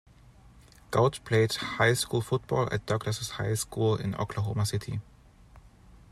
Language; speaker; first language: English; non-native, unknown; German